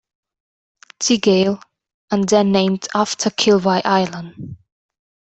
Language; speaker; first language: English; non-native, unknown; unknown